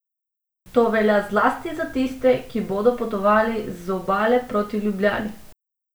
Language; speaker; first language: Slovenian; non-native, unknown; Macedonian